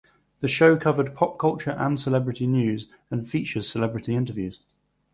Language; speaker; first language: English; native; English